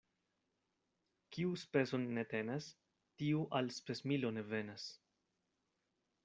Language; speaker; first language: Esperanto; non-native, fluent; Spanish